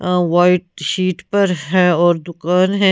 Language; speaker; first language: Hindi; non-native, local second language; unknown